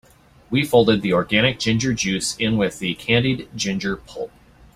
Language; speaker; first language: English; native; English